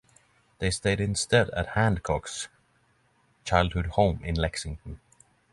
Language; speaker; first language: English; non-native, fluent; Norwegian